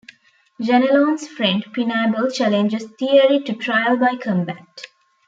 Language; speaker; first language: English; non-native, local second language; Tamil